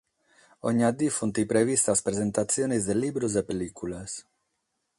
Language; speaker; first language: Sardinian; non-native, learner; Catalan